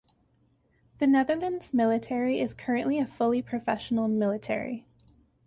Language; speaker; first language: English; native; English